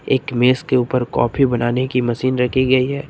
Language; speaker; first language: Hindi; native; Hindi